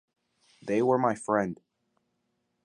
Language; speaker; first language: English; native; English